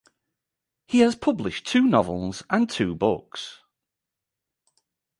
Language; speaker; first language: English; native; English